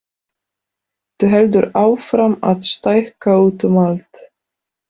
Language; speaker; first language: Icelandic; non-native, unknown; Polish